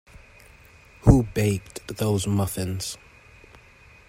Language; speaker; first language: English; native; English